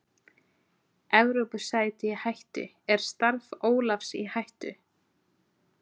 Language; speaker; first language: Icelandic; native; Icelandic